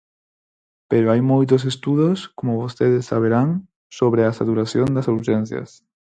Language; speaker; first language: Galician; non-native, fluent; Spanish